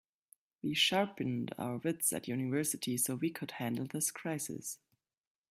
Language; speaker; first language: English; native; English